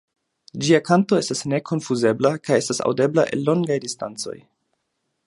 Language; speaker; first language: Esperanto; non-native, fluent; German